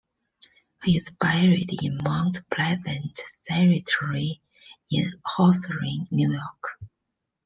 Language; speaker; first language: English; non-native, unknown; Chinese